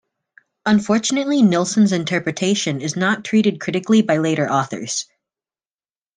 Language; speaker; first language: English; native; English